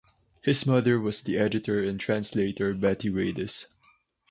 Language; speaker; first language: English; non-native, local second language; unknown